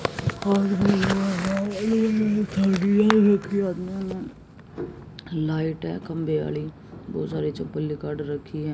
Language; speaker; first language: Hindi; native; Hindi